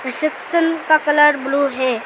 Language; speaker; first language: Hindi; non-native, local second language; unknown